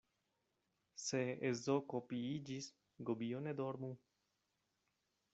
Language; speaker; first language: Esperanto; non-native, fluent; Spanish